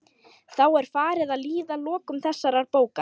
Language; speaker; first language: Icelandic; non-native, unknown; Lithuanian